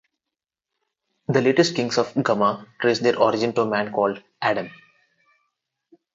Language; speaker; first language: English; non-native, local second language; Telugu